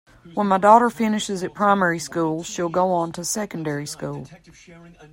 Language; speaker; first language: English; native; English